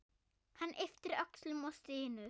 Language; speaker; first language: Icelandic; non-native, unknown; German